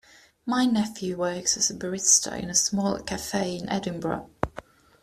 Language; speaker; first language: English; native; English